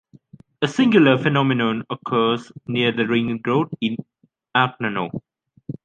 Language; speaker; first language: English; native; English